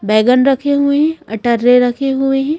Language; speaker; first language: Hindi; native; Hindi